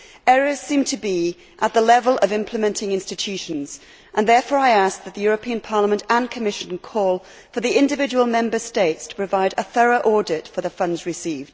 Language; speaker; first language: English; native; English